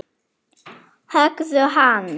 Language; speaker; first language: Icelandic; non-native, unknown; German